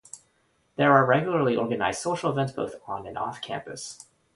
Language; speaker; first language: English; non-native, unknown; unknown